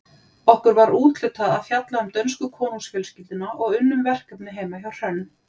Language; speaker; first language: Icelandic; native; Icelandic